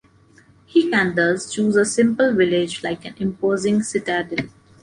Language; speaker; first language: English; non-native, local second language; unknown